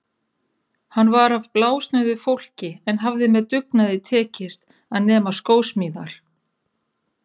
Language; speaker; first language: Icelandic; native; Icelandic